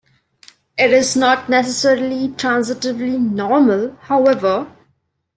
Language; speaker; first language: English; non-native, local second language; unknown